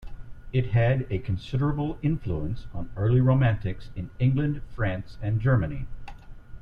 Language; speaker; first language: English; native; English